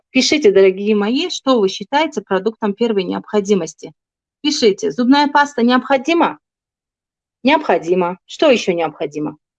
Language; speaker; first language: Russian; non-native, local second language; Tajik